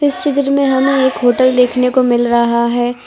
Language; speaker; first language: Hindi; non-native, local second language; Gujarati